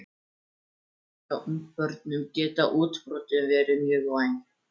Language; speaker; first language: Icelandic; native; Icelandic